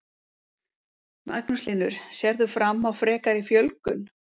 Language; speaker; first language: Icelandic; native; Icelandic